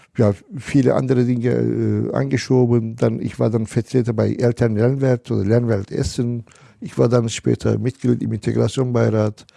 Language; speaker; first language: German; non-native, fluent; Turkish